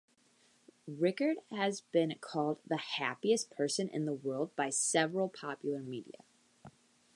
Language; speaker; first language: English; native; English